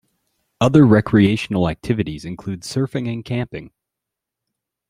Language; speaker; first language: English; native; English